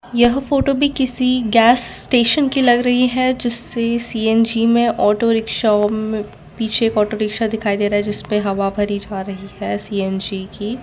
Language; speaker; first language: Hindi; non-native, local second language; Gujarati